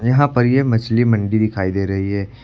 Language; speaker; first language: Hindi; native; Hindi